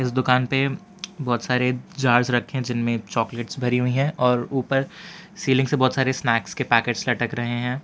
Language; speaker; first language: Hindi; non-native, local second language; Gujarati